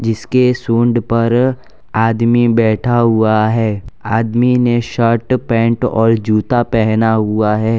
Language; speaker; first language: Hindi; non-native, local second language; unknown